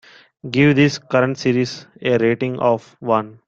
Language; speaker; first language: English; non-native, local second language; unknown